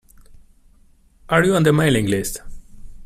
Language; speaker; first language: English; non-native, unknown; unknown